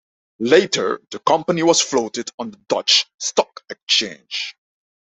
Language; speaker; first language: English; non-native, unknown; Dutch